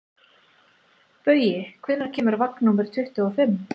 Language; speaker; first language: Icelandic; native; Icelandic